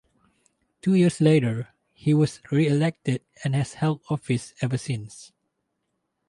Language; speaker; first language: English; non-native, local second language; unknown